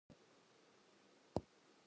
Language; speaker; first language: English; non-native, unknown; Japanese